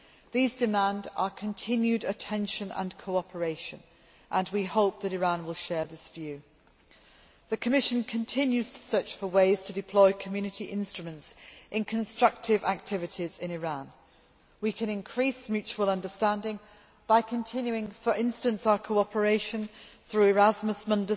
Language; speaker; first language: English; native; English